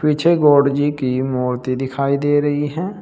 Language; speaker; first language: Hindi; native; Hindi